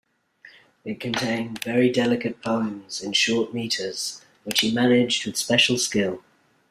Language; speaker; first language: English; native; English